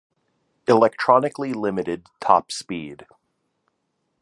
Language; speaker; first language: English; native; English